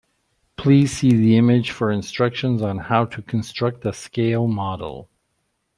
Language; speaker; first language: English; native; English